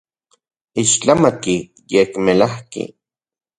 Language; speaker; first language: Central Puebla Nahuatl; non-native, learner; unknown